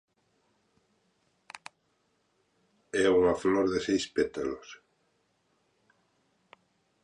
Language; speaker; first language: Galician; native; Galician